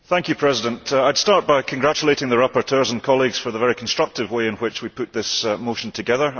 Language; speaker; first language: English; early bilingual, heritage; English